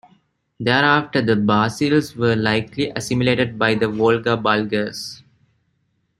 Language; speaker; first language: English; non-native, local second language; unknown